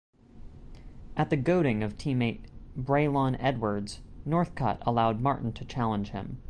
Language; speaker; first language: English; native; English